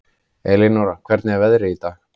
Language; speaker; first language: Icelandic; native; Icelandic